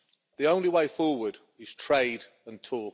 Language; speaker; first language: English; native; English